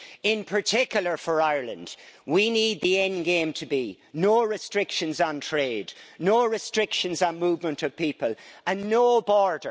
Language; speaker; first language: English; native; English